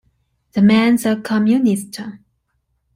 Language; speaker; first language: English; non-native, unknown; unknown